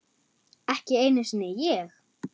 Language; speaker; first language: Icelandic; non-native, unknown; German